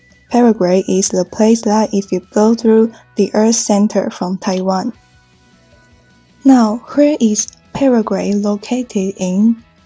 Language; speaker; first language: English; non-native, fluent; Chinese